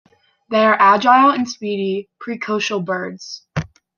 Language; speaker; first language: English; native; English